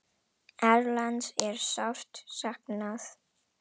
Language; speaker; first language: Icelandic; non-native, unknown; Indonesian